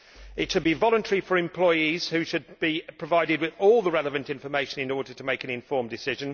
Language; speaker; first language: English; native; English